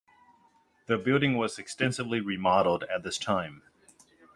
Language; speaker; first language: English; native; English